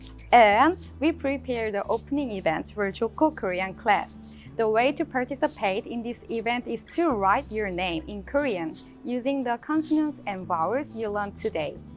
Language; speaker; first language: English; non-native, fluent; Korean